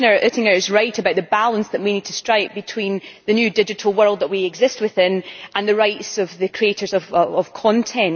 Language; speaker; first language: English; native; English